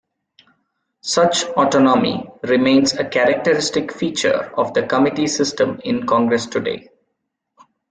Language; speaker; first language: English; non-native, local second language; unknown